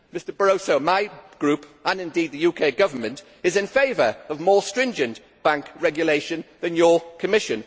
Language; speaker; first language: English; native; English